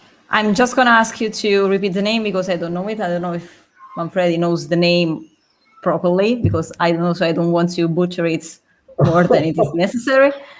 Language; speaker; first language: English; non-native, fluent; Italian